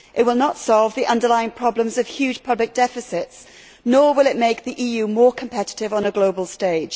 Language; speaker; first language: English; native; English